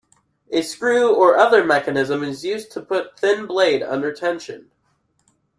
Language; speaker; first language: English; native; English